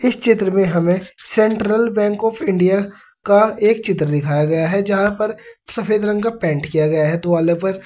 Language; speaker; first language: Hindi; native; Hindi